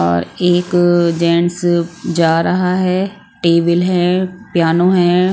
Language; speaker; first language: Hindi; non-native, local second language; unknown